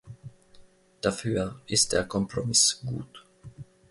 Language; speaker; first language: German; non-native, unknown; Finnish